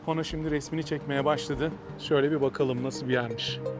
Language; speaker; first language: Turkish; native; Turkish